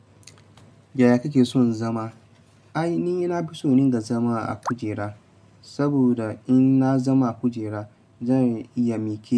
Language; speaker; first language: Hausa; non-native, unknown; Yoruba